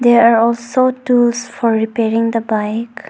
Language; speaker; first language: English; non-native, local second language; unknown